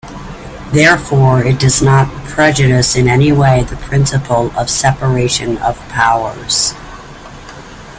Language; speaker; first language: English; native; English